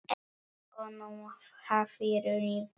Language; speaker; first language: Icelandic; non-native, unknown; Polish